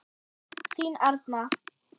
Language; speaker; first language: Icelandic; non-native, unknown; German